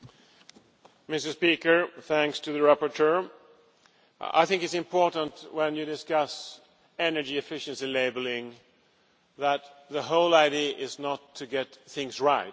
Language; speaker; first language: English; non-native, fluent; Swedish